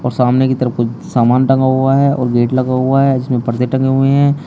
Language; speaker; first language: Hindi; native; Hindi